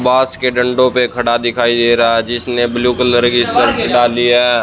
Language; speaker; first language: Hindi; native; Hindi